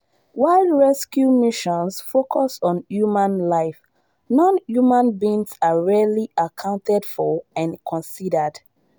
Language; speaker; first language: English; non-native, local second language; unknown